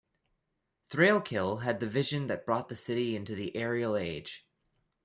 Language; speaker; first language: English; native; English